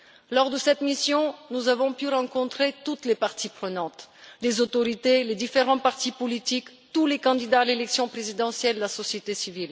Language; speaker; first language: French; non-native, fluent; Bulgarian